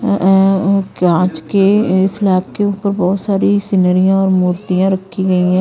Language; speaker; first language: Hindi; non-native, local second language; Punjabi